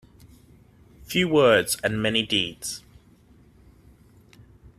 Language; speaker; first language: English; native; English